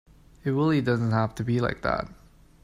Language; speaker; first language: English; non-native, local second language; Cantonese